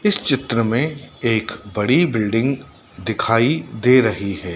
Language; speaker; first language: Hindi; native; Hindi